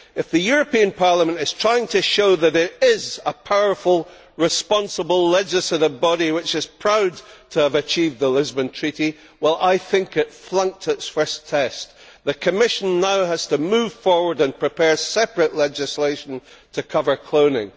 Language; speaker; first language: English; native; English